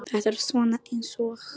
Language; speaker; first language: Icelandic; non-native, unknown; Polish